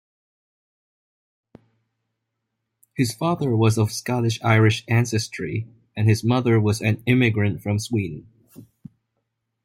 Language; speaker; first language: English; non-native, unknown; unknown